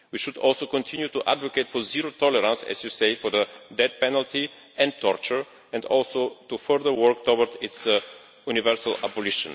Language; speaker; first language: English; non-native, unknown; Bulgarian